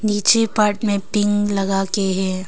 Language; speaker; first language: Hindi; non-native, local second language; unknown